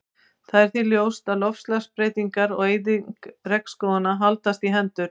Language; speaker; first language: Icelandic; native; Icelandic